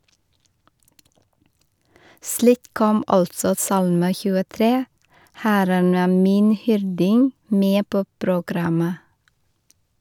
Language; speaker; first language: Norwegian; non-native, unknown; Vietnamese